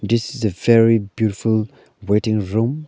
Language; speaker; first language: English; non-native, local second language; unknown